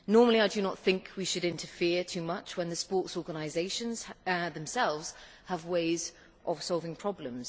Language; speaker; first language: English; native; English